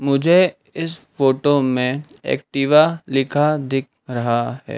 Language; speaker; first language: Hindi; native; Hindi